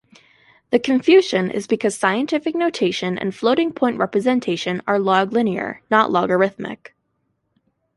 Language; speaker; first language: English; native; English